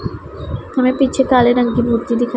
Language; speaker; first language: Hindi; non-native, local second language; Punjabi